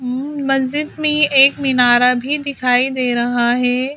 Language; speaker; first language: Hindi; native; Hindi